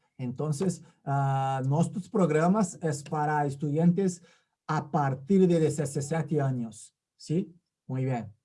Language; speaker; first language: Spanish; non-native, related language; Portuguese